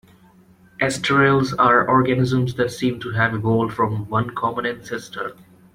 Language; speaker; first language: English; non-native, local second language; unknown